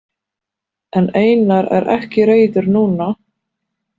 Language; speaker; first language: Icelandic; non-native, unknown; Polish